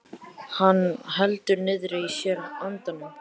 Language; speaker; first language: Icelandic; native; Icelandic